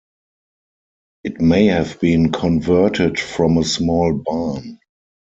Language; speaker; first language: English; non-native, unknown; German